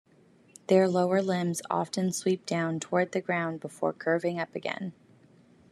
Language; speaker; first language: English; native; English